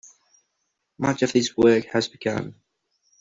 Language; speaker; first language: English; non-native, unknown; Catalan